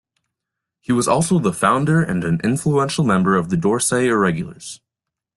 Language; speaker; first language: English; native; English